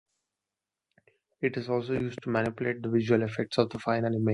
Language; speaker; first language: English; non-native, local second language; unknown